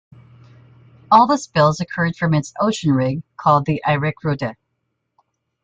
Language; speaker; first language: English; native; English